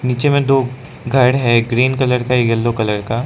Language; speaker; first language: Hindi; non-native, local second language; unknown